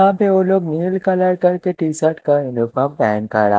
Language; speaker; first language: Hindi; non-native, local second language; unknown